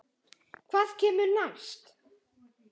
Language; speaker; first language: Icelandic; native; Icelandic